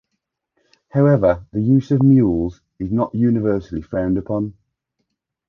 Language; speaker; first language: English; native; English